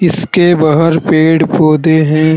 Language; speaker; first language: Hindi; native; Hindi